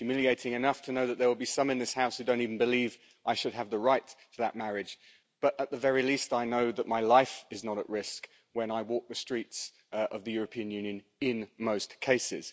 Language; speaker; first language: English; native; English